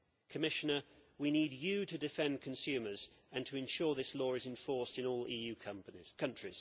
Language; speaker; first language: English; native; English